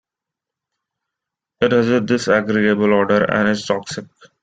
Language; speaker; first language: English; non-native, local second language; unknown